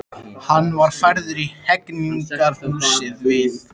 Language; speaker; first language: Icelandic; native; Icelandic